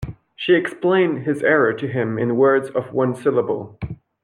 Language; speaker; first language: English; non-native, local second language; French